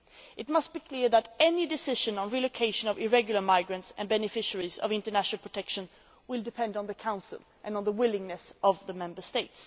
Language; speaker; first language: English; non-native, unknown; Swedish